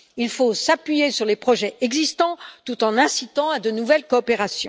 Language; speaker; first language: French; native; French